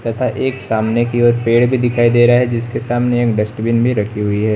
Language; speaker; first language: Hindi; native; Hindi